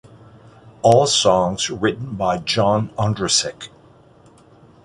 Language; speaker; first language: English; native; English